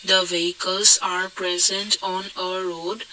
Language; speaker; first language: English; non-native, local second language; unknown